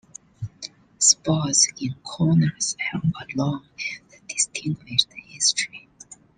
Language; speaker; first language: English; non-native, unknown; Chinese